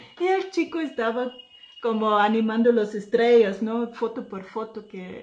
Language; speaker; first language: Spanish; non-native, fluent; German